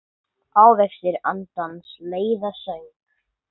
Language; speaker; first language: Icelandic; non-native, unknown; English